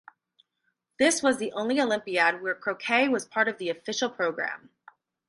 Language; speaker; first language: English; native; English